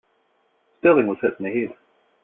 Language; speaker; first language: English; native; English